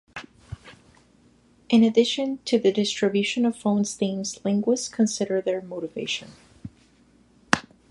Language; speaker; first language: English; native; English